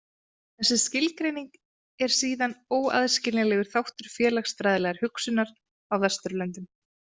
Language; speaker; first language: Icelandic; native; Icelandic